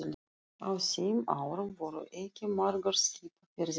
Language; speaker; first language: Icelandic; non-native, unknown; Russian